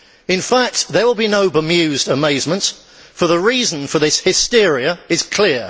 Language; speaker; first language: English; native; English